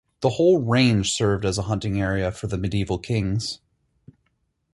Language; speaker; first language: English; native; English